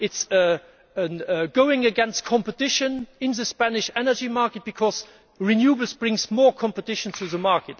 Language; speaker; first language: English; non-native, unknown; German